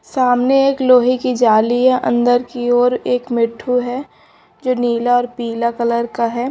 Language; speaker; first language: Hindi; non-native, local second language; Punjabi